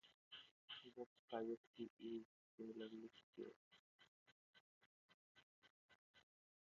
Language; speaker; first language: English; non-native, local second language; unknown